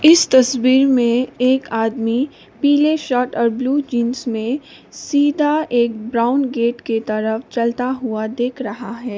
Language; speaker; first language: Hindi; non-native, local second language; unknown